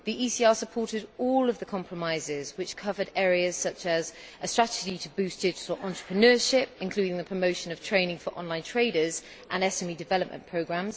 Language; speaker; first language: English; native; English